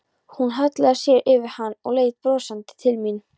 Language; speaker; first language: Icelandic; non-native, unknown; Polish